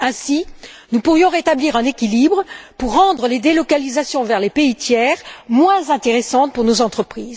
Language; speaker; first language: French; native; French